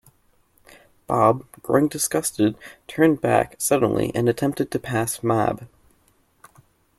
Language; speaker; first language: English; native; English